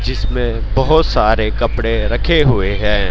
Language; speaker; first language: Hindi; native; Hindi